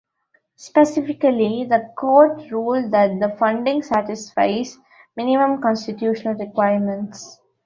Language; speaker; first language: English; non-native, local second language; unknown